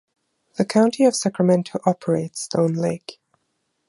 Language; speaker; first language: English; non-native, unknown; German